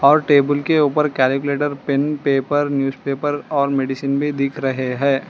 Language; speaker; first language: Hindi; non-native, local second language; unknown